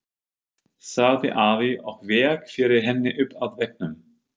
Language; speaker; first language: Icelandic; non-native, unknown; German